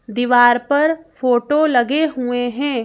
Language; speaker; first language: Hindi; native; Hindi